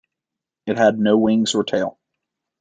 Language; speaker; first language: English; native; English